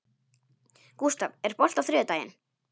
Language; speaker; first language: Icelandic; non-native, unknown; Polish